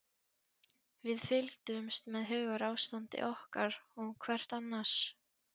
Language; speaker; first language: Icelandic; non-native, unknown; Polish